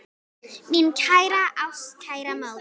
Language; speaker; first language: Icelandic; native; Icelandic